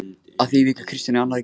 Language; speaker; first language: Icelandic; non-native, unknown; Kurdish